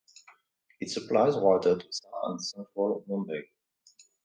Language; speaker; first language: English; non-native, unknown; French